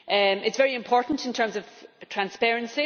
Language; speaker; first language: English; native; English